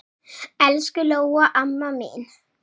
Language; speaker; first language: Icelandic; native; Icelandic